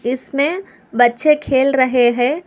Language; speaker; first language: Hindi; non-native, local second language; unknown